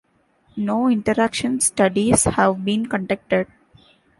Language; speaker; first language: English; non-native, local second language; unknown